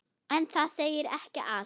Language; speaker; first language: Icelandic; non-native, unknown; German